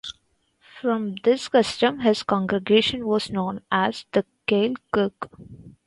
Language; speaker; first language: English; non-native, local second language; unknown